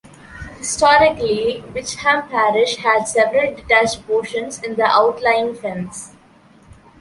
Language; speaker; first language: English; non-native, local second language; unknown